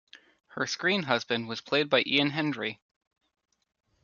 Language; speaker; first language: English; native; English